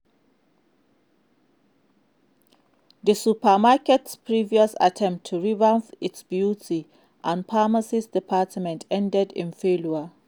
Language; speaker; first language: English; non-native, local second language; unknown